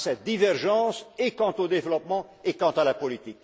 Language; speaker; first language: French; non-native, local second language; Dutch